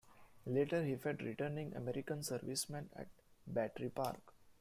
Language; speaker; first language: English; non-native, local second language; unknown